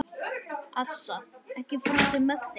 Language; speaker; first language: Icelandic; native; Icelandic